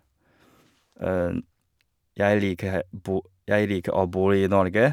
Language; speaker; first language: Norwegian; non-native, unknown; Chinese